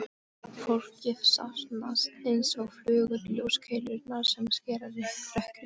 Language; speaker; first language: Icelandic; non-native, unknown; Polish